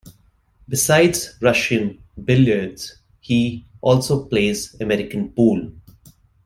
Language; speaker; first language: English; non-native, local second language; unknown